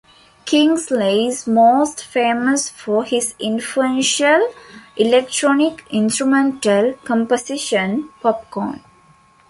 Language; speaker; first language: English; non-native, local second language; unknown